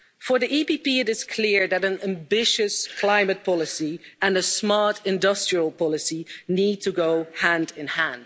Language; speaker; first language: English; non-native, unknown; Dutch